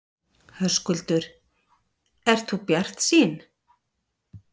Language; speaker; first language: Icelandic; native; Icelandic